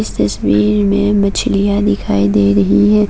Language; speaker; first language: Hindi; non-native, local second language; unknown